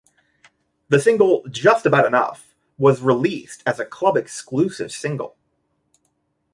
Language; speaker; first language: English; native; English